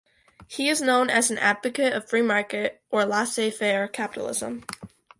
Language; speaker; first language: English; native; English